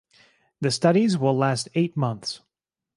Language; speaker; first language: English; native; English